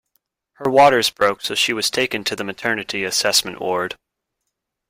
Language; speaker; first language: English; native; English